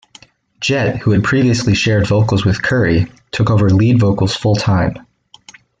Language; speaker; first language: English; native; English